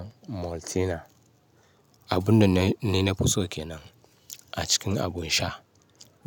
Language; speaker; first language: Hausa; non-native, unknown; Yoruba